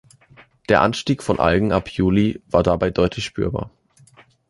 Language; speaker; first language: German; native; German